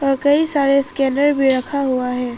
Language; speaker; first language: Hindi; non-native, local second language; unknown